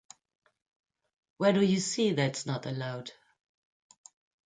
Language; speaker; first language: English; native; English